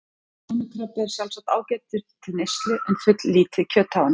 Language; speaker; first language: Icelandic; native; Icelandic